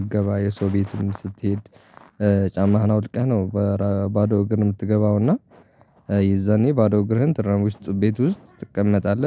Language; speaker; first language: Amharic; non-native, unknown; Tigrinya